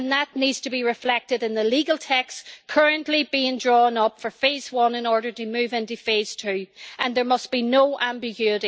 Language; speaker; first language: English; native; English